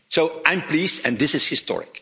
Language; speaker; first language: English; non-native, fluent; Dutch